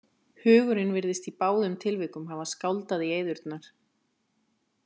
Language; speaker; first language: Icelandic; native; Icelandic